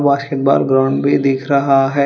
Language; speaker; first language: Hindi; non-native, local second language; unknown